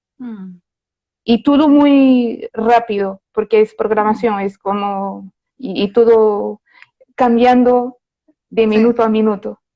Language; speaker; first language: Spanish; non-native, related language; Portuguese